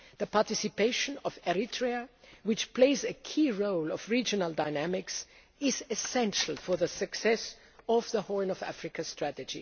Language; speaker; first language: English; non-native, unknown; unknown